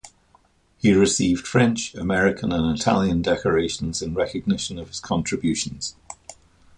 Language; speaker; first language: English; native; English